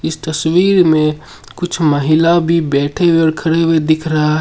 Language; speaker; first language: Hindi; non-native, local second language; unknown